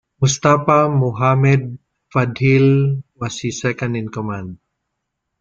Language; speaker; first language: English; non-native, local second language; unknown